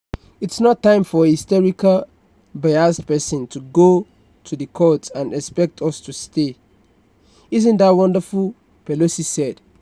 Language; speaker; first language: English; non-native, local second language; Yoruba